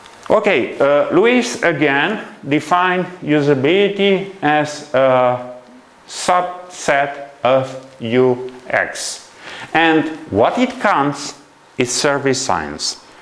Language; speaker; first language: English; non-native, fluent; Romanian